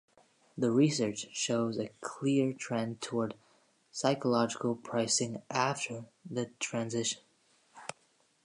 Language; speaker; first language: English; native; English